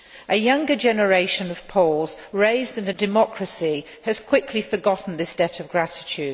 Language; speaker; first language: English; non-native, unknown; Polish